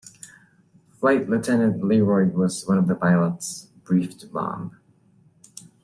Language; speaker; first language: English; non-native, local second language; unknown